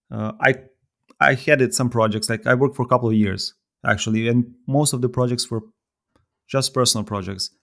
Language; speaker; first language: English; non-native, fluent; Serbian